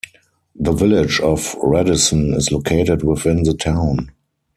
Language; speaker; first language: English; non-native, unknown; German